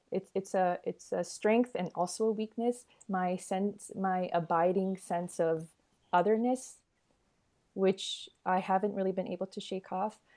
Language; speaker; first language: English; early bilingual, other home language; Korean